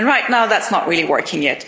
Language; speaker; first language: English; non-native, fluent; German